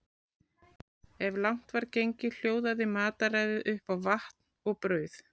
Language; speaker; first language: Icelandic; native; Icelandic